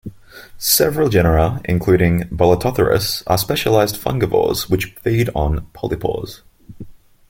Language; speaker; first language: English; native; English